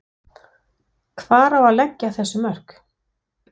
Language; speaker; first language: Icelandic; non-native, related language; Danish